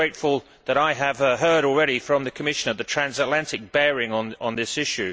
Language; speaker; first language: English; native; English